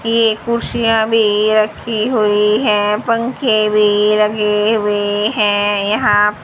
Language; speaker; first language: Hindi; native; Hindi